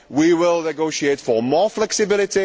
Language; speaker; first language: English; non-native, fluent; Czech